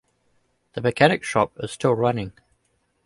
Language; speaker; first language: English; native; English